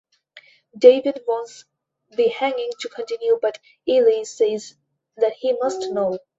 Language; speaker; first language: English; non-native, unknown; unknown